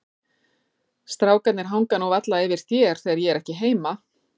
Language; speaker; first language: Icelandic; native; Icelandic